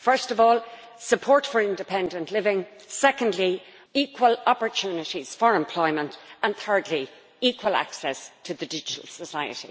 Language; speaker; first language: English; native; English